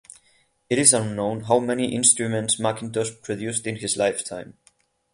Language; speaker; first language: English; non-native, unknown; Catalan